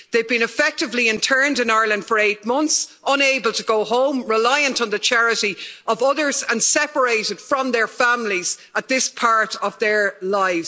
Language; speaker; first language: English; native; English